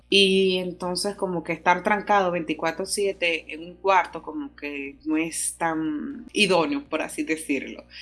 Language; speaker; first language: Spanish; native; Spanish